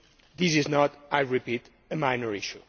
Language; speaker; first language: English; non-native, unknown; Spanish